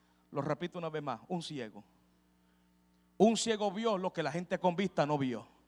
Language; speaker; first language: Spanish; early bilingual, heritage; Spanish